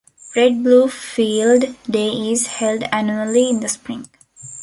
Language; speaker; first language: English; non-native, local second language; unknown